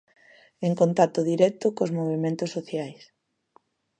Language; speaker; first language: Galician; native; Galician